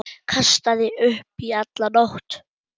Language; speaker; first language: Icelandic; non-native, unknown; German